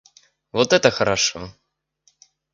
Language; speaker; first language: Russian; native; Russian